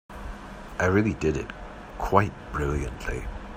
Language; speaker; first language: English; native; English